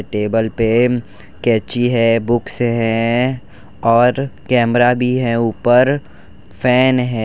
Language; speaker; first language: Hindi; non-native, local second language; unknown